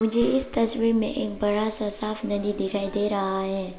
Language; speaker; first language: Hindi; non-native, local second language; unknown